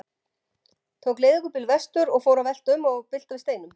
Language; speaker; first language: Icelandic; native; Icelandic